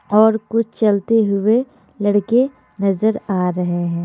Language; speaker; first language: Hindi; native; Hindi